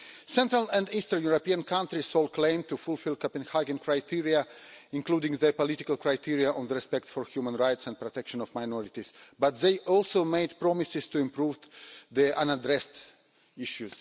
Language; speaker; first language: English; non-native, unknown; Russian